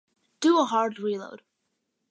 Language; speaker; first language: English; early bilingual, other home language; Malayalam